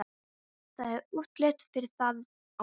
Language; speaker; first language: Icelandic; non-native, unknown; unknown